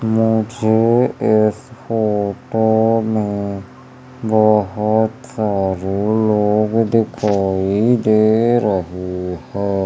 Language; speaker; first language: Hindi; native; Hindi